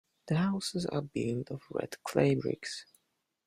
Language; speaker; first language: English; non-native, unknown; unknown